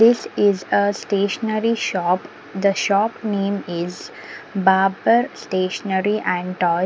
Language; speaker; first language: English; non-native, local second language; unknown